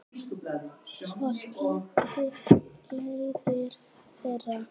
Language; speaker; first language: Icelandic; native; Icelandic